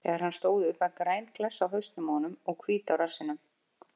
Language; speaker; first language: Icelandic; native; Icelandic